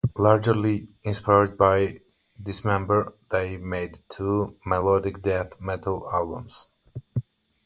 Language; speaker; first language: English; non-native, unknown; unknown